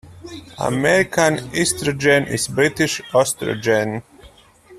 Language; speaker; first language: English; native; English